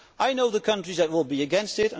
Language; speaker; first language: English; non-native, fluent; Dutch